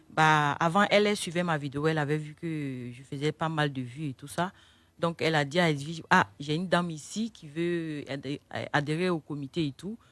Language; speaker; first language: French; non-native, local second language; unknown